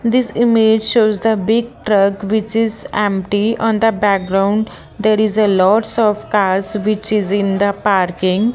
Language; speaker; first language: English; non-native, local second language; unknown